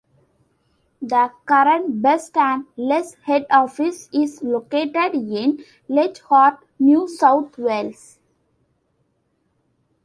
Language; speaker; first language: English; non-native, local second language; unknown